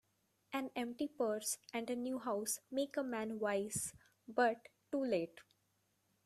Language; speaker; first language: English; non-native, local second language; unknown